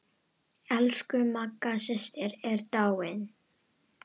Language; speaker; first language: Icelandic; non-native, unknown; Indonesian